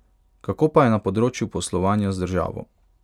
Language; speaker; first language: Slovenian; non-native, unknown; Hungarian